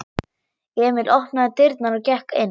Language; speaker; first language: Icelandic; non-native, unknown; German